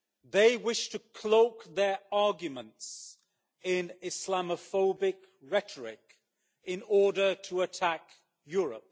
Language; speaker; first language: English; native; English